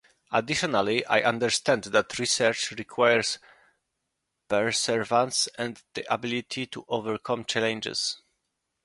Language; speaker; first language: English; non-native, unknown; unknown